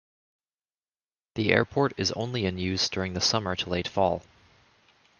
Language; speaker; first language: English; native; English